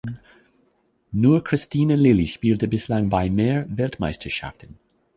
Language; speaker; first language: German; non-native, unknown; English